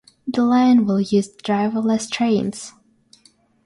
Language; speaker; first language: English; non-native, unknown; Russian